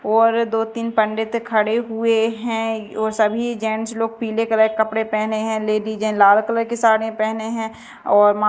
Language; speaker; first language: Hindi; native; Hindi